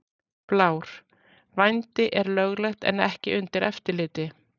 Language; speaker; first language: Icelandic; native; Icelandic